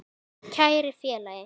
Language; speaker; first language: Icelandic; native; Icelandic